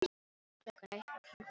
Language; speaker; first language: Icelandic; non-native, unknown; Filipino